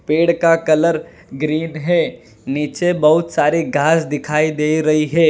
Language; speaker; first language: Hindi; non-native, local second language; Gujarati